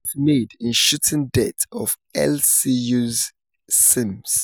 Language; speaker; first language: English; non-native, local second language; Yoruba